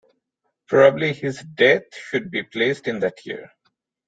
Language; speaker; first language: English; non-native, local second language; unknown